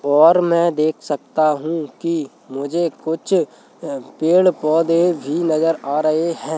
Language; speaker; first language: Hindi; native; Hindi